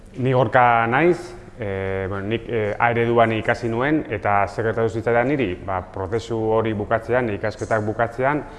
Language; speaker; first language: Basque; non-native, local second language; Spanish